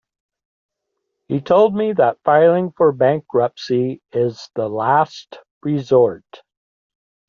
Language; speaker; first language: English; native; English